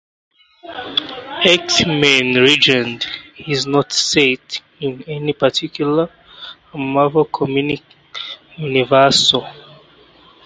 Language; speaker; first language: English; native; English